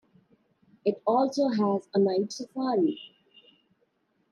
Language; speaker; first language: English; non-native, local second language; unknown